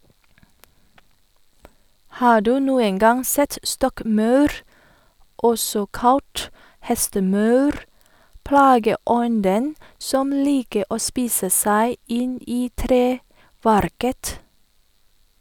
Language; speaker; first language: Norwegian; non-native, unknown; Chinese